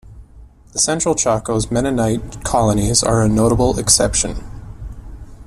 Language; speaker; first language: English; native; English